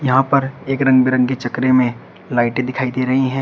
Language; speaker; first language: Hindi; native; Hindi